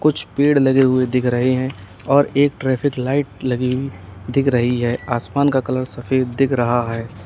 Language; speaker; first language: Hindi; native; Hindi